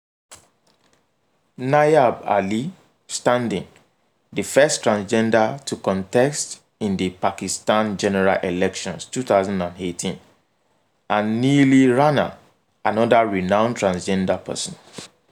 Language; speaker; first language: English; non-native, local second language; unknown